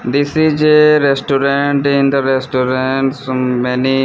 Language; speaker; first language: English; non-native, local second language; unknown